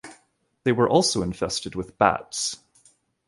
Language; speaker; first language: English; native; English